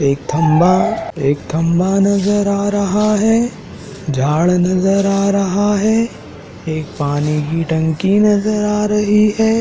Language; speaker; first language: Hindi; native; Hindi